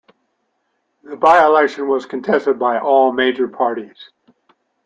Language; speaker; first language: English; native; English